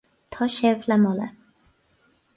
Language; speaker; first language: Irish; non-native, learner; English